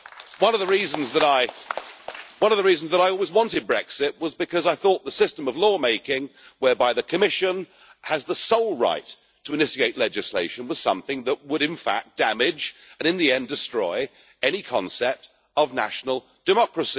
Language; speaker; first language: English; native; English